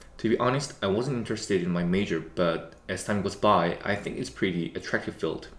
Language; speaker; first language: English; non-native, learner; Korean